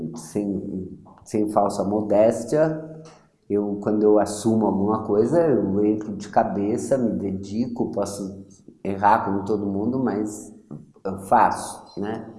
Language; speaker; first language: Portuguese; early bilingual, other home language; Yiddish